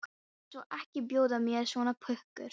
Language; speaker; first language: Icelandic; non-native, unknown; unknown